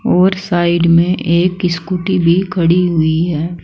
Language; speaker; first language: Hindi; native; Hindi